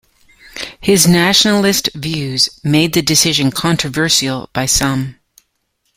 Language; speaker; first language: English; native; English